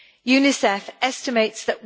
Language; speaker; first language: English; native; English